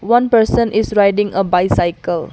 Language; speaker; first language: English; non-native, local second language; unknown